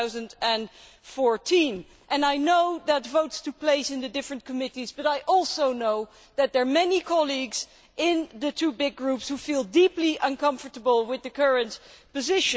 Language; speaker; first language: English; non-native, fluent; Dutch